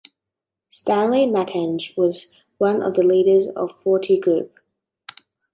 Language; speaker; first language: English; native; English